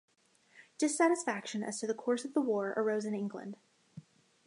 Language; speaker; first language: English; native; English